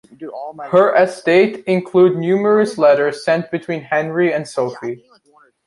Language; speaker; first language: English; native; English